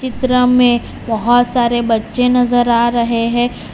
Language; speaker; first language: Hindi; non-native, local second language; Gujarati